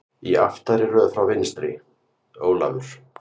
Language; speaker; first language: Icelandic; native; Icelandic